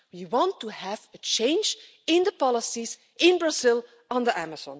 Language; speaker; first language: English; non-native, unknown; Dutch